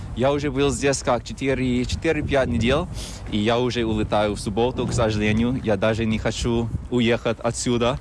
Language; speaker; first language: Russian; non-native, fluent; English